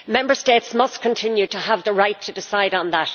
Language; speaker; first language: English; native; English